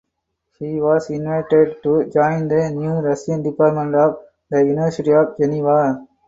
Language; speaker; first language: English; non-native, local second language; Tamil